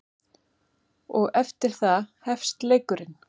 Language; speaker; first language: Icelandic; native; Icelandic